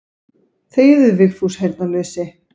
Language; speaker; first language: Icelandic; native; Icelandic